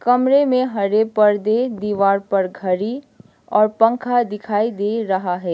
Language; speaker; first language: Hindi; non-native, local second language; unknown